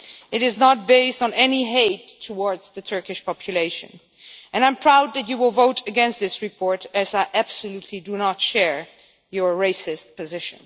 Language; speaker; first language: English; non-native, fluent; Dutch